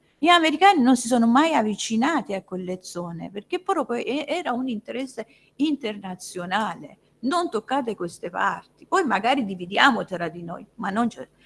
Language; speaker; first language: Italian; non-native, fluent; Persian